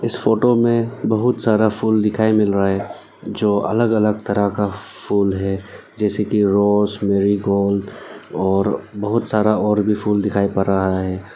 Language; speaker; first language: Hindi; non-native, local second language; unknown